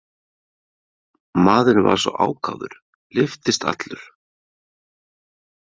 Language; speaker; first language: Icelandic; native; Icelandic